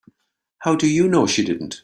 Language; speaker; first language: English; native; English